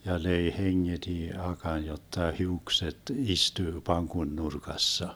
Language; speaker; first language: Finnish; early bilingual, heritage; Finnish